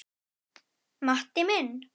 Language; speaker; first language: Icelandic; native; Icelandic